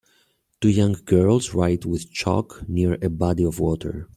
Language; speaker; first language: English; native; English